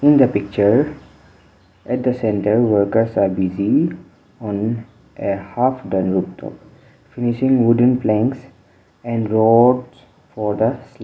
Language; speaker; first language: English; non-native, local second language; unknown